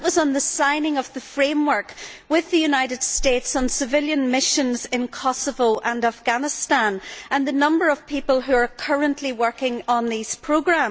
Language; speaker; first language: English; native; English